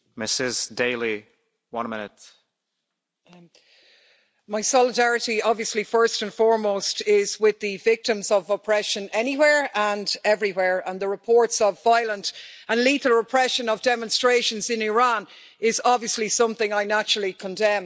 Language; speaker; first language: English; native; English